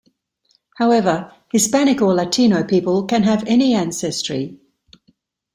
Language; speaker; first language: English; native; English